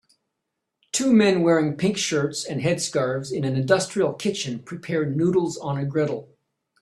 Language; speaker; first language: English; native; English